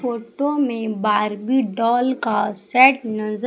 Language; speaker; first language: Hindi; native; Hindi